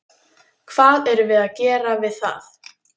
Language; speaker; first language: Icelandic; native; Icelandic